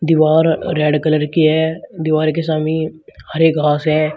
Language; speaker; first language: Hindi; native; Hindi